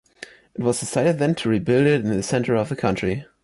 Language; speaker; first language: English; non-native, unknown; German